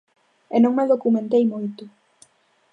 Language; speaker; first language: Galician; native; Galician